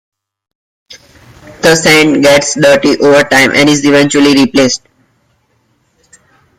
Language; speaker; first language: English; non-native, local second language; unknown